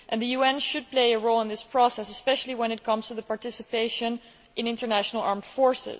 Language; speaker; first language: English; non-native, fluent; Dutch